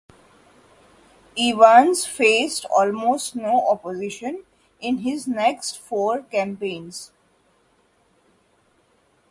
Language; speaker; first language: English; non-native, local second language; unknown